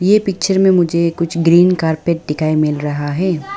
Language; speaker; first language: Hindi; non-native, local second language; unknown